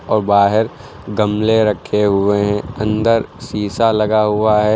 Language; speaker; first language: Hindi; native; Hindi